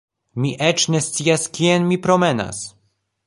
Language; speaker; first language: Esperanto; non-native, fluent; Polish